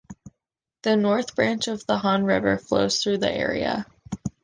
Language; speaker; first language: English; native; English